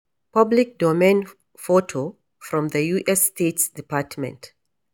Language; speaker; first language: English; non-native, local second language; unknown